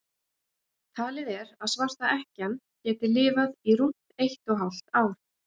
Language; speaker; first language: Icelandic; native; Icelandic